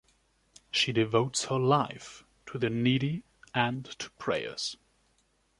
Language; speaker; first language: English; non-native, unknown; German